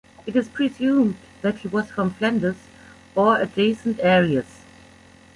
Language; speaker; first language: English; non-native, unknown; German